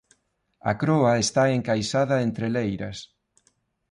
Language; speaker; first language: Galician; non-native, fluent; Spanish